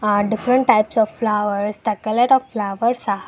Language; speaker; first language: English; non-native, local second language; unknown